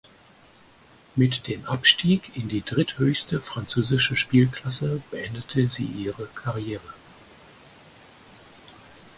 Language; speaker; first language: German; native; German